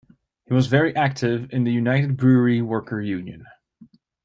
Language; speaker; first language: English; native; English